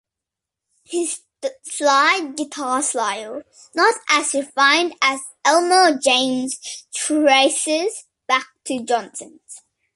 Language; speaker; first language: English; native; English